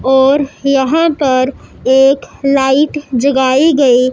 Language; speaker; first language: Hindi; non-native, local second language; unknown